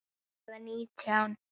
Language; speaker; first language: Icelandic; native; Icelandic